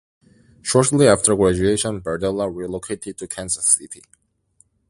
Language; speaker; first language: English; non-native, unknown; Korean